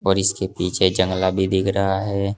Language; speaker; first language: Hindi; native; Hindi